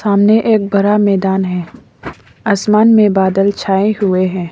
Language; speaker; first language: Hindi; non-native, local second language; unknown